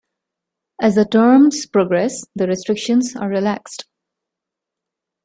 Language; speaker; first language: English; non-native, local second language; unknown